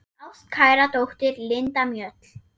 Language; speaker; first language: Icelandic; non-native, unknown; German